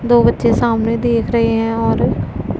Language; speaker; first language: Hindi; non-native, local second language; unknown